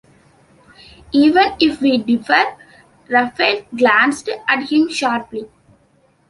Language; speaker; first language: English; non-native, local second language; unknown